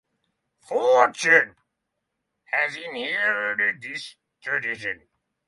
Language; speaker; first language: English; non-native, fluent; Norwegian